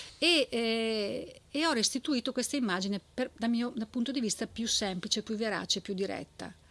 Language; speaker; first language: Italian; native; Italian